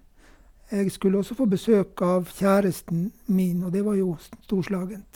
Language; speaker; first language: Norwegian; native; Norwegian